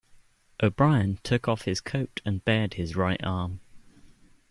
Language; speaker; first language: English; native; English